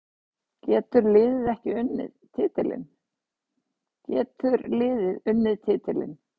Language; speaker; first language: Icelandic; native; Icelandic